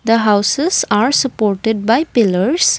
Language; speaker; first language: English; non-native, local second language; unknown